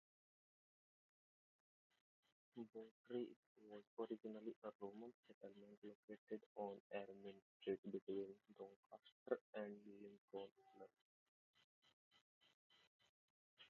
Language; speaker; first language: English; non-native, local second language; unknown